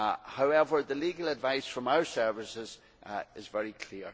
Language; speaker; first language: English; native; English